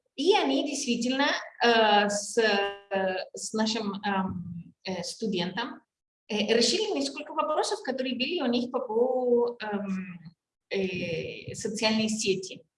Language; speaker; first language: Russian; non-native, fluent; Spanish